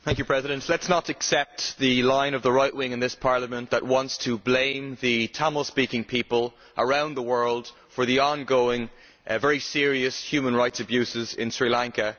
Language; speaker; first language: English; native; English